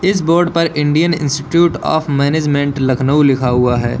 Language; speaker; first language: Hindi; native; Hindi